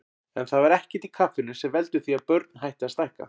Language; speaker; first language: Icelandic; native; Icelandic